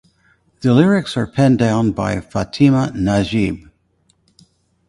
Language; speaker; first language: English; native; English